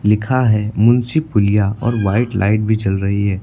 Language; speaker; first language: Hindi; native; Hindi